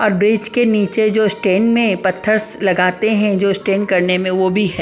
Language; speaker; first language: Hindi; non-native, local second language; Punjabi